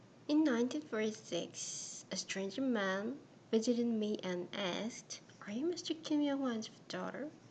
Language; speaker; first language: English; non-native, fluent; Korean